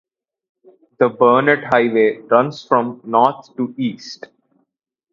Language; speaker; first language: English; non-native, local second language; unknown